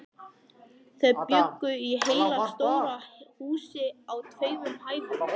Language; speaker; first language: Icelandic; native; Icelandic